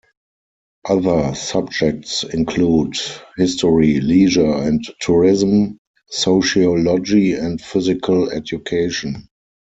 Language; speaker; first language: English; non-native, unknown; German